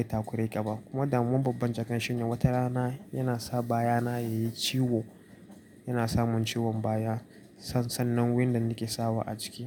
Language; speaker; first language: Hausa; native; Hausa